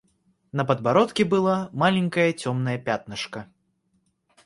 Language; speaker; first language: Russian; native; Russian